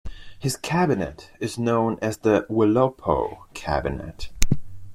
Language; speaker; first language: English; non-native, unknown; Spanish